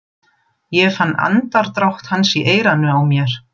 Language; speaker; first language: Icelandic; non-native, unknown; German